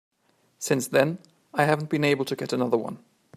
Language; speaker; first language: English; native; English